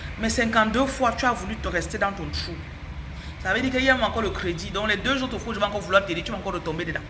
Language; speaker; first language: French; non-native, local second language; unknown